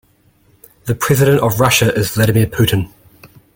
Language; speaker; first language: English; native; English